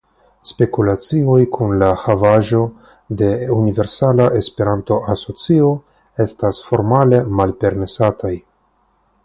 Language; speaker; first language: Esperanto; non-native, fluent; Russian